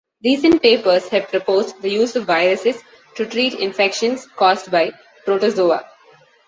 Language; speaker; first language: English; non-native, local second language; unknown